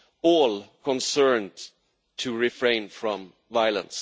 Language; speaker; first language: English; non-native, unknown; Swedish